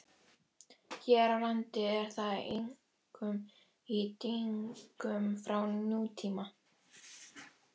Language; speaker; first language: Icelandic; native; Icelandic